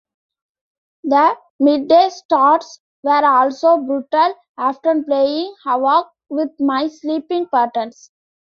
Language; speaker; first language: English; non-native, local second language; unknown